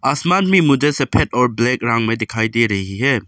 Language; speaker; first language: Hindi; non-native, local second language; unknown